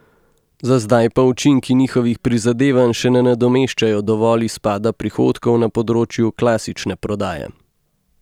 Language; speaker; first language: Slovenian; native; Slovenian